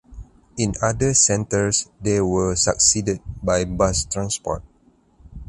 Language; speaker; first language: English; non-native, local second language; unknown